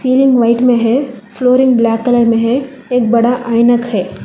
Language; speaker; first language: Hindi; non-native, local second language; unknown